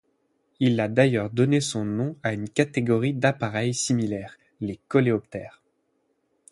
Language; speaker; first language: French; native; French